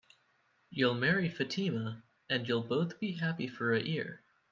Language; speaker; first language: English; native; English